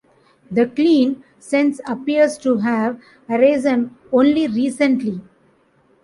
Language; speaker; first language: English; non-native, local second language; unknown